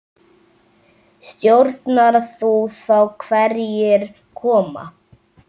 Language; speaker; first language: Icelandic; native; Icelandic